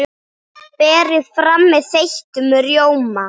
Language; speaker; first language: Icelandic; native; Icelandic